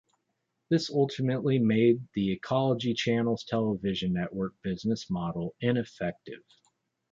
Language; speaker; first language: English; native; English